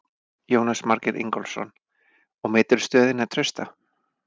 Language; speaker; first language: Icelandic; native; Icelandic